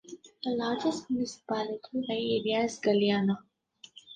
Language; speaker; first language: English; non-native, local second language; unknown